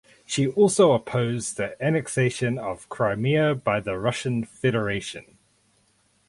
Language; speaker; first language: English; native; English